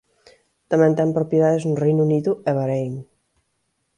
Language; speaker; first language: Galician; native; Galician